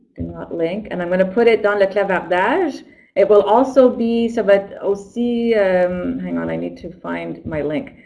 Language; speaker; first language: English; native; English